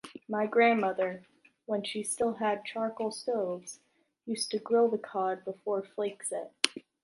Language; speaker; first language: English; native; English